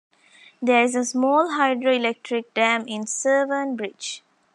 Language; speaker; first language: English; non-native, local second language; Tamil